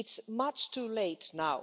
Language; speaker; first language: English; non-native, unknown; Finnish